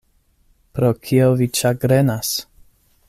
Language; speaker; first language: Esperanto; non-native, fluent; English